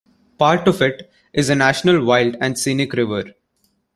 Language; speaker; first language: English; non-native, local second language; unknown